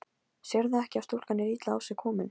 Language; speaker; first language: Icelandic; non-native, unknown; Polish